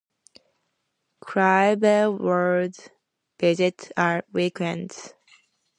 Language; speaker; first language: English; native; English